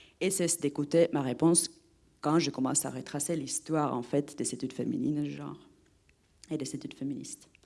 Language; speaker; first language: French; non-native, fluent; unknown